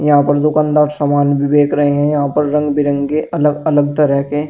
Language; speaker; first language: Hindi; native; Hindi